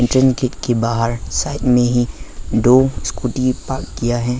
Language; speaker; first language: Hindi; non-native, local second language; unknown